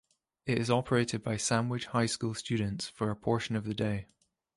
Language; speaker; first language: English; native; English